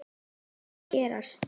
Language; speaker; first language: Icelandic; native; Icelandic